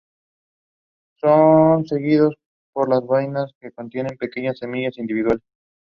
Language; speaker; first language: English; non-native, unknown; Spanish